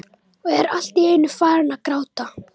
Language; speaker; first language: Icelandic; non-native, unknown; Romanian